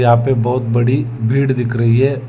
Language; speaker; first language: Hindi; non-native, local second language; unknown